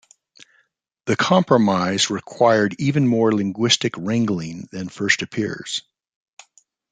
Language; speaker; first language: English; native; English